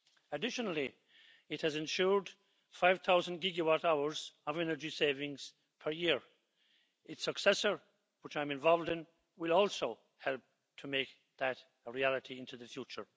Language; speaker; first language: English; native; English